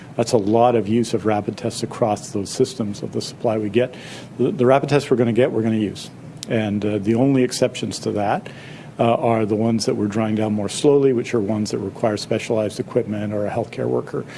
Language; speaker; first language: English; native; English